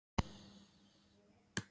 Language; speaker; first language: Icelandic; native; Icelandic